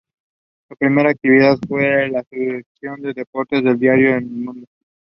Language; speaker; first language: English; non-native, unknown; Spanish